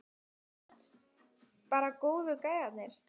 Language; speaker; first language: Icelandic; native; Icelandic